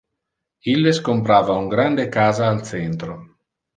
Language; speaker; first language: Interlingua; non-native, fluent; Italian